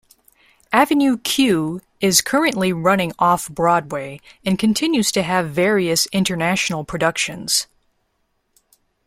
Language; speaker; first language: English; native; English